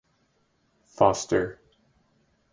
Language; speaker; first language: English; native; English